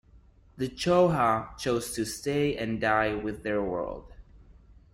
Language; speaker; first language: English; non-native, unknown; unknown